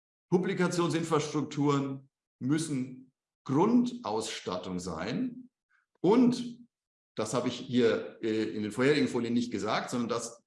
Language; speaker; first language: German; native; German